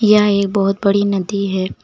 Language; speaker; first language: Hindi; native; Hindi